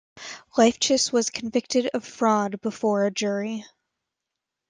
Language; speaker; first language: English; native; English